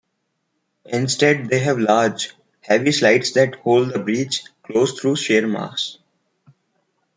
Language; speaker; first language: English; non-native, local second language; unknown